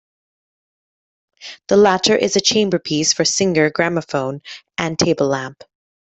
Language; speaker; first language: English; native; English